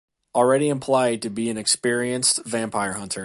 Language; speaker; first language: English; native; English